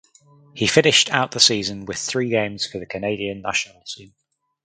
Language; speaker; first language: English; native; English